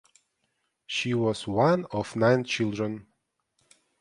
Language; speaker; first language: English; non-native, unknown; Ukrainian